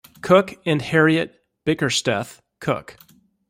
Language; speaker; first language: English; native; English